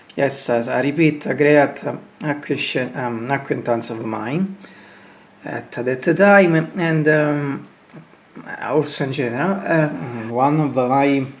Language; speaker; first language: English; non-native, learner; Italian